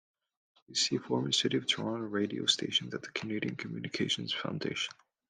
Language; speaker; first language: English; native; English